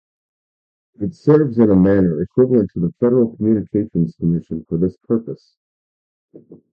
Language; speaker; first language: English; native; English